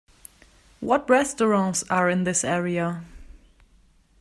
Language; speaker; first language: English; non-native, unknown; German